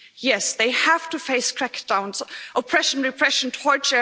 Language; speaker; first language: English; non-native, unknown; German